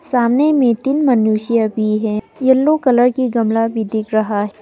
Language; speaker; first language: Hindi; early bilingual, other home language; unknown